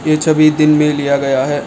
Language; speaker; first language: Hindi; non-native, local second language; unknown